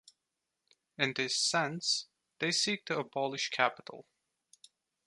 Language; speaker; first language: English; non-native, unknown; Turkish